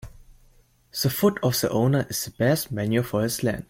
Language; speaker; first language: English; non-native, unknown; German